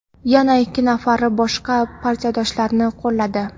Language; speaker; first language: Uzbek; non-native, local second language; Kara-Kalpak